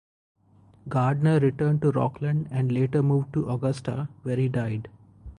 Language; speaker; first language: English; non-native, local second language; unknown